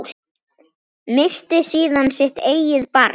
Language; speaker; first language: Icelandic; native; Icelandic